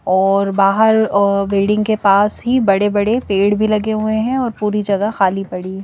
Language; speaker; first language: Hindi; native; Hindi